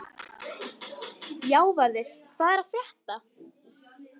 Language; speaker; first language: Icelandic; native; Icelandic